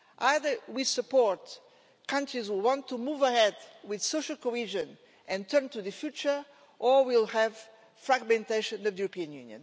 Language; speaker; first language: English; non-native, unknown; Portuguese